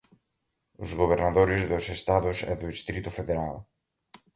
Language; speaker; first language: Portuguese; non-native, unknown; Galician